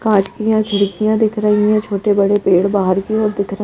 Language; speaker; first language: Hindi; native; Hindi